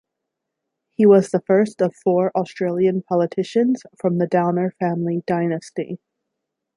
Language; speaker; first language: English; native; English